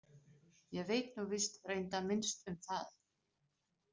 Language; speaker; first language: Icelandic; non-native, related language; Danish